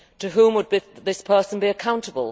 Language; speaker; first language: English; native; English